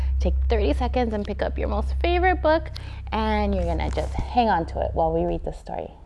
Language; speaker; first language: English; native; English